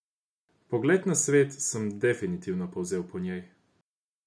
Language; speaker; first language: Slovenian; non-native, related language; Croatian